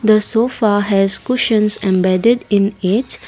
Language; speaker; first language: English; non-native, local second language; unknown